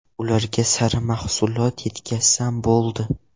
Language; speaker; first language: Uzbek; non-native, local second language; Russian